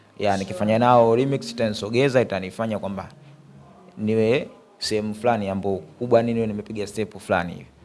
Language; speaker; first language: Swahili; native; Swahili